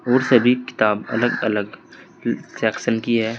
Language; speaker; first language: Hindi; native; Hindi